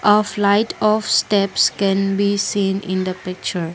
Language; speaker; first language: English; non-native, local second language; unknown